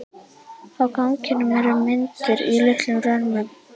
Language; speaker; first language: Icelandic; native; Icelandic